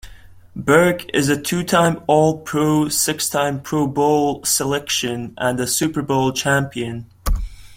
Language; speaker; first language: English; non-native, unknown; Latvian